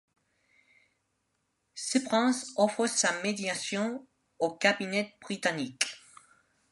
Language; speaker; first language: French; non-native, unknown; Spanish